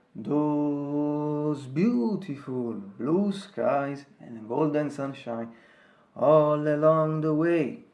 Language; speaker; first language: English; non-native, learner; Italian